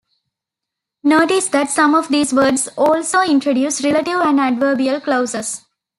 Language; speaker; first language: English; non-native, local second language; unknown